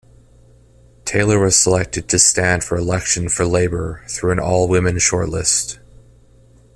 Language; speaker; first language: English; native; English